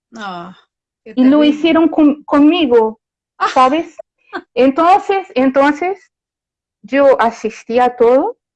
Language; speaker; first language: Spanish; non-native, related language; Portuguese